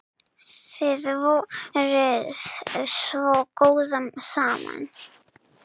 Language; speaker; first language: Icelandic; non-native, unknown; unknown